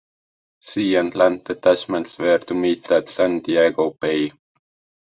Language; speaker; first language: English; non-native, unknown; Estonian